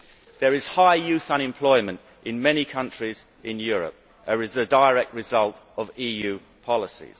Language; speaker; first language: English; native; English